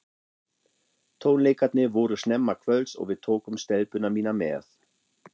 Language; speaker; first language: Icelandic; non-native, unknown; German